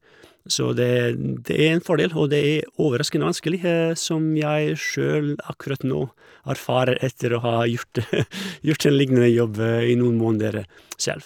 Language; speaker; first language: Norwegian; non-native, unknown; Croatian